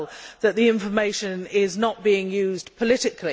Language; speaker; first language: English; native; English